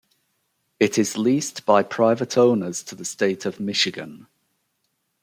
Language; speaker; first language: English; native; English